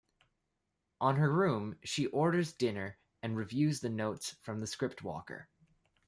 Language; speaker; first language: English; native; English